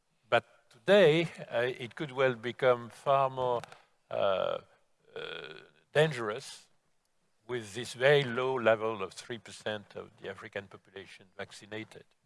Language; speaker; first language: English; non-native, fluent; French